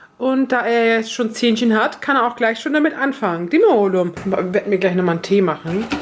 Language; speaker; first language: German; early bilingual, other home language; Turkish